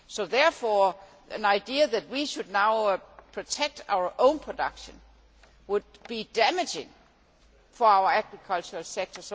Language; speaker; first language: English; non-native, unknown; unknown